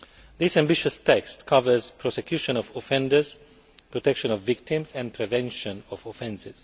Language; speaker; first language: English; non-native, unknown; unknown